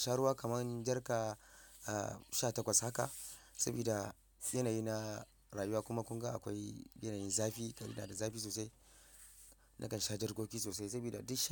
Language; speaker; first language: Hausa; non-native, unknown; Yoruba